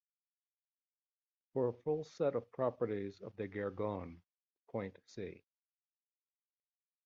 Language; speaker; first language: English; native; English